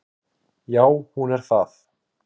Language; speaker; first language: Icelandic; native; Icelandic